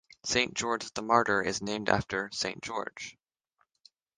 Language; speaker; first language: English; native; English